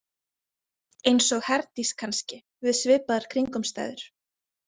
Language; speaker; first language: Icelandic; native; Icelandic